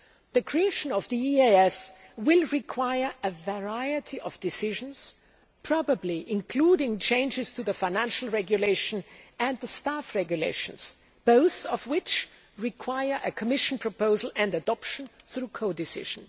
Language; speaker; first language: English; non-native, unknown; German